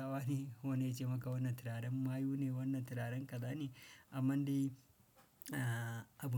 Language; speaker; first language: Hausa; non-native, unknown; Fula